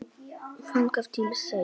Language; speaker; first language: Icelandic; non-native, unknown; Polish